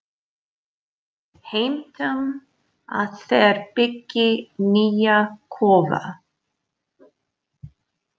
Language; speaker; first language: Icelandic; non-native, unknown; English